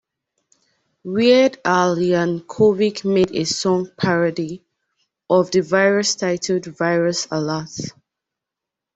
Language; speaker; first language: English; non-native, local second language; Yoruba